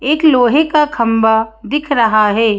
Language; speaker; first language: Hindi; native; Hindi